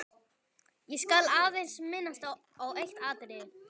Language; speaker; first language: Icelandic; native; Icelandic